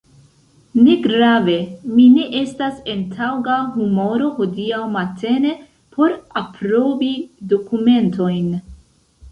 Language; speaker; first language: Esperanto; non-native, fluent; Central Kurdish